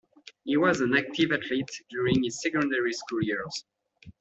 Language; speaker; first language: English; non-native, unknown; French